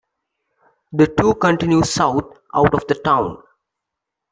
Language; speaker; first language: English; non-native, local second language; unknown